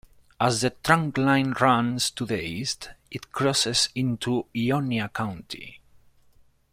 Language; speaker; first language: English; non-native, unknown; Spanish